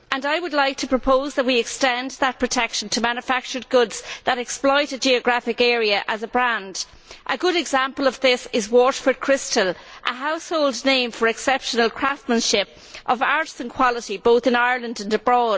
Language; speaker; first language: English; native; English